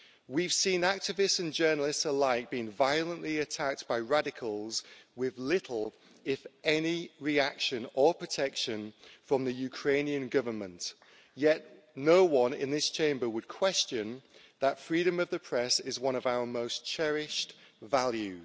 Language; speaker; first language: English; native; English